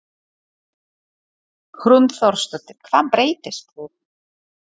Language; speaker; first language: Icelandic; non-native, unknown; Polish